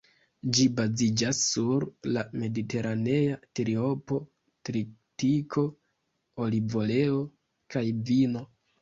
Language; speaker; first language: Esperanto; non-native, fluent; Kinyarwanda